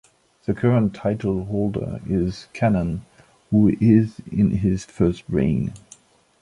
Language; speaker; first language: English; non-native, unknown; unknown